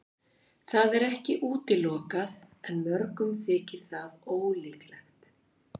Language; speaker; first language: Icelandic; native; Icelandic